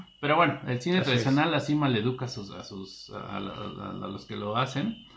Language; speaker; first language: Spanish; native; Spanish